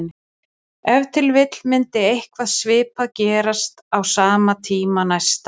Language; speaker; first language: Icelandic; native; Icelandic